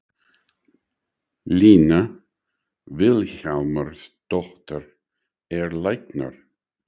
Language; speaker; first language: Icelandic; non-native, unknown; English